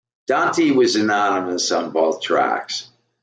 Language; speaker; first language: English; native; English